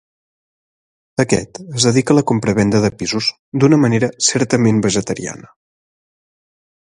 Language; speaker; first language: Catalan; native; Catalan